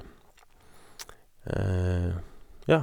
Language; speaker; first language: Norwegian; non-native, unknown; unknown